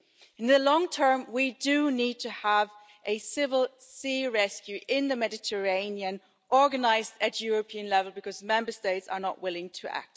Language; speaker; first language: English; non-native, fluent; German